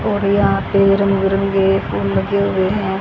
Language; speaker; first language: Hindi; native; Hindi